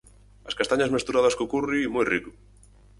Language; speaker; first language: Galician; native; Galician